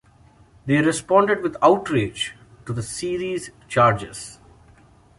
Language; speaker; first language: English; non-native, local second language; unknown